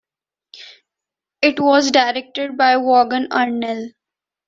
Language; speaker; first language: English; non-native, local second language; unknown